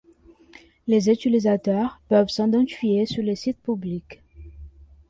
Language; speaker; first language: French; non-native, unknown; Portuguese